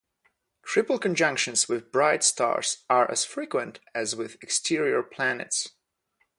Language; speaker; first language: English; non-native, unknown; Polish